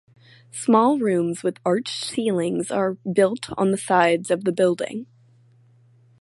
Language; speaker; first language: English; native; English